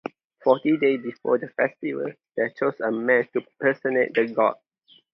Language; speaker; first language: English; non-native, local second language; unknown